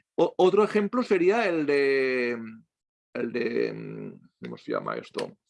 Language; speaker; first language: Spanish; native; Spanish